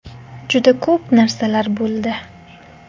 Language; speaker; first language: Uzbek; native; Uzbek